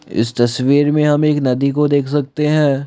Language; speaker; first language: Hindi; non-native, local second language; Assamese